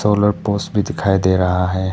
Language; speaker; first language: Hindi; non-native, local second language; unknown